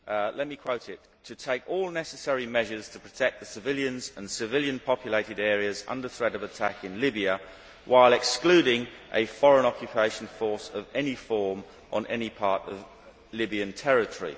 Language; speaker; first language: English; native; English